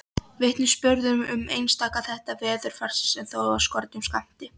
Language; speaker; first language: Icelandic; non-native, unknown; Polish